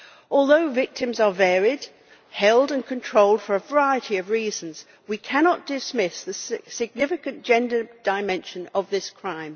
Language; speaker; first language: English; native; English